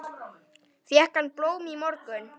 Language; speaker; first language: Icelandic; native; Icelandic